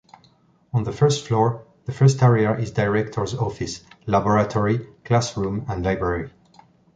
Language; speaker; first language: English; non-native, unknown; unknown